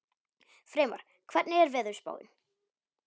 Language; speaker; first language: Icelandic; non-native, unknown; Polish